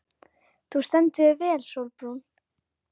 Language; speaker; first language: Icelandic; native; Icelandic